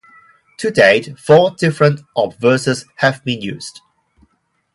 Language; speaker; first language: English; non-native, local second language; Cantonese